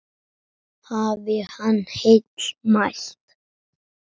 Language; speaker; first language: Icelandic; native; Icelandic